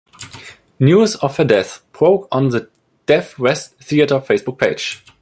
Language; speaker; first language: English; non-native, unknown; German